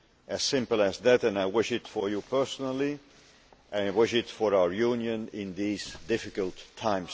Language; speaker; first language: English; non-native, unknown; Dutch